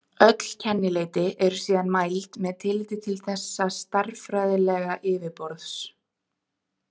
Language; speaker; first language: Icelandic; native; Icelandic